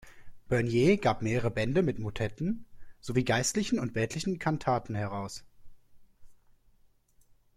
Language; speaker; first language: German; native; German